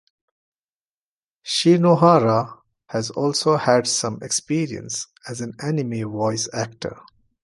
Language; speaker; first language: English; non-native, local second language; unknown